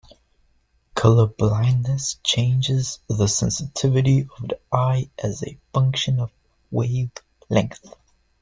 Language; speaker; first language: English; native; English